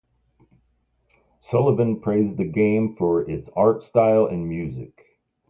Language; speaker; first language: English; native; English